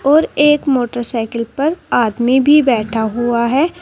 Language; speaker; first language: Hindi; native; Hindi